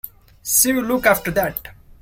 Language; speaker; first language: English; non-native, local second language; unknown